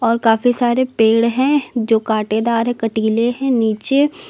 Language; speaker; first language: Hindi; native; Hindi